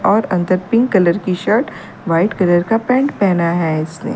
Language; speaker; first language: Hindi; native; Hindi